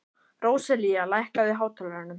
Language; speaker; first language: Icelandic; native; Icelandic